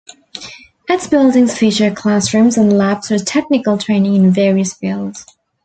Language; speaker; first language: English; native; English